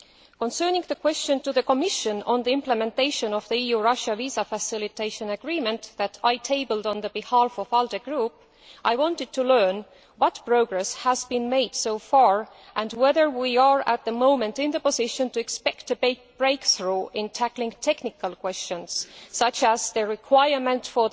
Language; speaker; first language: English; non-native, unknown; Estonian